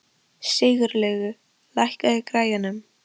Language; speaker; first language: Icelandic; non-native, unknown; Polish